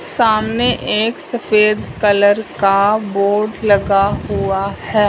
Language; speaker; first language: Hindi; non-native, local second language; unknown